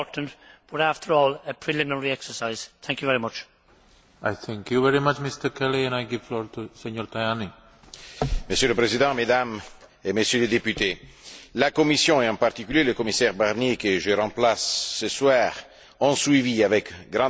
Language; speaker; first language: French; non-native, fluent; Italian